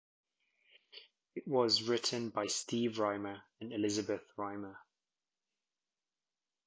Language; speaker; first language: English; native; English